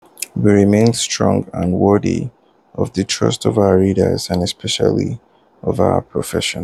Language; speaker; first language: English; non-native, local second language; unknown